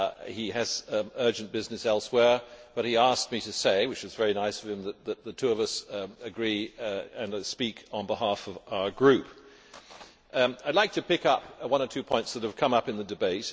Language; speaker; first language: English; native; English